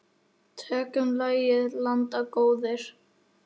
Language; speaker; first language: Icelandic; native; Icelandic